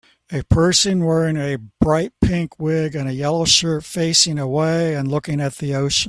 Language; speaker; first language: English; native; English